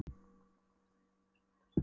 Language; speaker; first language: Icelandic; non-native, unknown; Polish